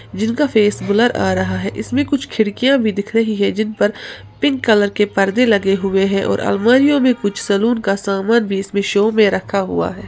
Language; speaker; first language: Hindi; native; Hindi